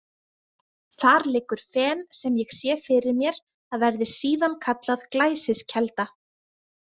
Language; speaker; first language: Icelandic; native; Icelandic